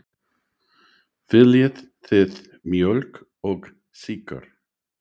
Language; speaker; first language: Icelandic; non-native, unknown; English